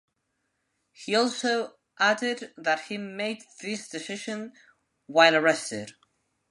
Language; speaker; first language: English; non-native, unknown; Spanish